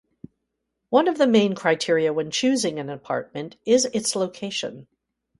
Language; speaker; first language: English; native; English